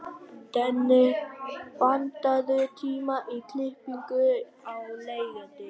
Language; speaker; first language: Icelandic; non-native, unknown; Vietnamese